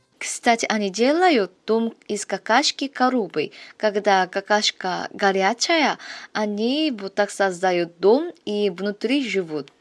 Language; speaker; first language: Russian; non-native, learner; Korean